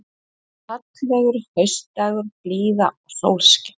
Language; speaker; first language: Icelandic; non-native, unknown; Polish